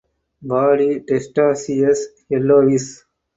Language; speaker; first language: English; non-native, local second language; Tamil